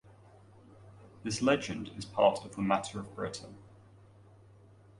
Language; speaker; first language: English; native; English